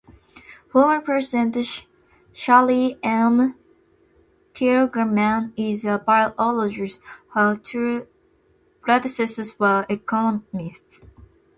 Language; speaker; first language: English; non-native, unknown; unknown